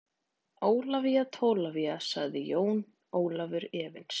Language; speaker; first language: Icelandic; native; Icelandic